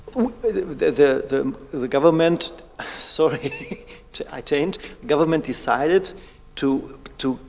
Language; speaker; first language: English; non-native, learner; German